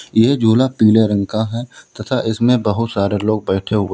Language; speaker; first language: Hindi; native; Hindi